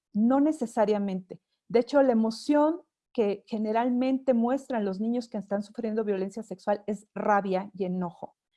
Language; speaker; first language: Spanish; native; Spanish